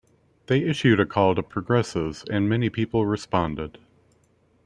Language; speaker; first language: English; native; English